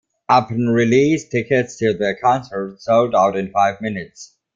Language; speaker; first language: English; non-native, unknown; German